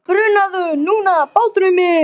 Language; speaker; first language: Icelandic; native; Icelandic